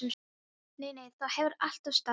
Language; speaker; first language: Icelandic; non-native, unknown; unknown